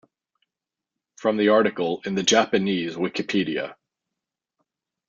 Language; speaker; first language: English; native; English